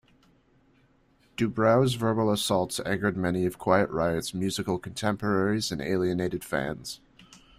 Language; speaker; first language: English; native; English